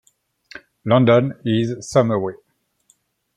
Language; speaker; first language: English; native; English